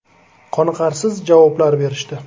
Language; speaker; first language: Uzbek; native; Uzbek